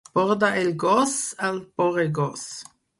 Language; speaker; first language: Catalan; non-native, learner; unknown